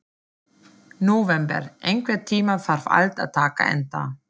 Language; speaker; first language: Icelandic; non-native, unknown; German